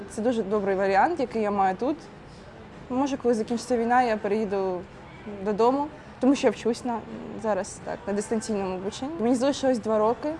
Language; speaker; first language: Ukrainian; non-native, local second language; Russian